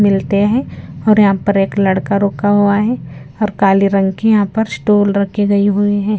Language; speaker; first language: Hindi; non-native, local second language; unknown